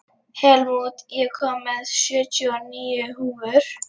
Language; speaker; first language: Icelandic; non-native, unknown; Lithuanian